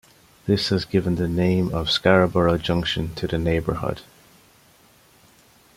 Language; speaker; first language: English; native; English